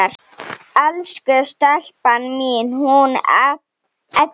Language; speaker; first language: Icelandic; non-native, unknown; Slovenian